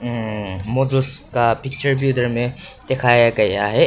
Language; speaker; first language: Hindi; non-native, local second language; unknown